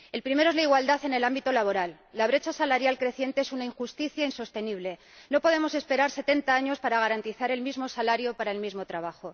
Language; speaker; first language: Spanish; native; Spanish